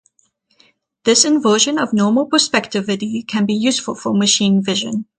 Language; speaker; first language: English; native; English